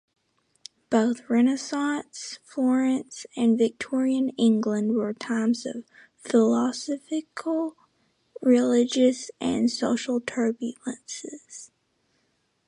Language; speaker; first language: English; native; English